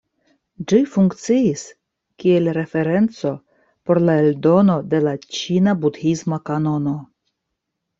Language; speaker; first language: Esperanto; non-native, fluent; Russian